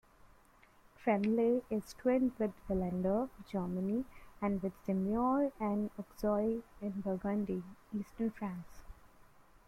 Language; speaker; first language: English; non-native, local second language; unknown